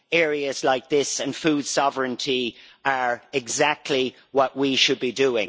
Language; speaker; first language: English; native; English